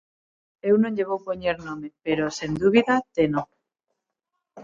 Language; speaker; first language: Galician; non-native, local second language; Spanish